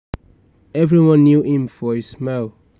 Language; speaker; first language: English; non-native, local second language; Yoruba